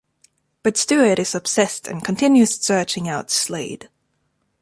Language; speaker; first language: English; non-native, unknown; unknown